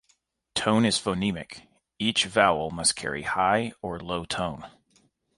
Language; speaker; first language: English; native; English